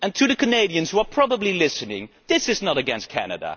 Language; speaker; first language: English; non-native, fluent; Dutch